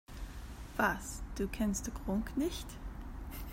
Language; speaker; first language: German; non-native, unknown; English